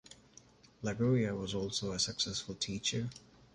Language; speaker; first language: English; non-native, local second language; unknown